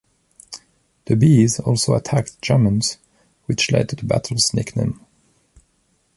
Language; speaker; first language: English; non-native, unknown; French